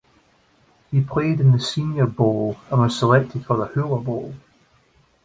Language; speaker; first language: English; native; English